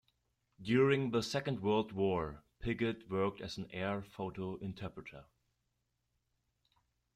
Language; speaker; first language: English; non-native, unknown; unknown